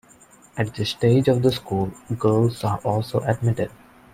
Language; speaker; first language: English; non-native, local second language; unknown